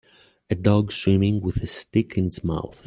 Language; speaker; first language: English; native; English